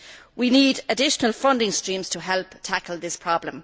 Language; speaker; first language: English; native; English